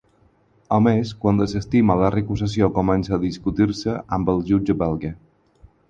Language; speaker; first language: Catalan; non-native, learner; Spanish